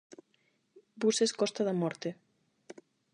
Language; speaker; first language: Galician; non-native, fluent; Spanish